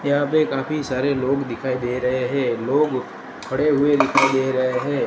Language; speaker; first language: Hindi; non-native, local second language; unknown